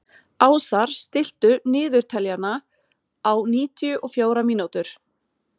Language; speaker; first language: Icelandic; non-native, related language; Swedish